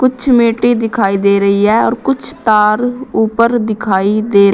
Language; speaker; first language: Hindi; native; Hindi